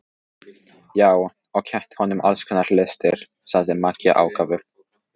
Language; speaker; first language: Icelandic; non-native, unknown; Polish